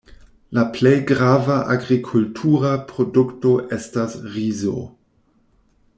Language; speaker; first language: Esperanto; non-native, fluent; German